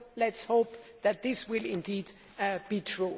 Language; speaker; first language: English; non-native, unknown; German